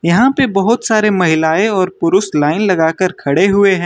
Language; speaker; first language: Hindi; native; Hindi